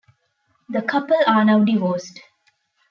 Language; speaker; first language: English; non-native, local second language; Tamil